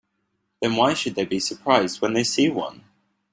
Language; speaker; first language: English; native; English